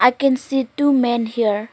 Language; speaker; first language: English; non-native, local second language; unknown